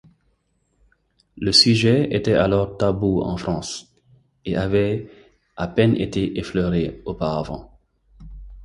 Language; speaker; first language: French; non-native, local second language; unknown